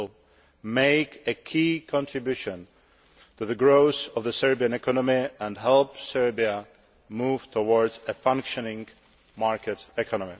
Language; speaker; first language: English; non-native, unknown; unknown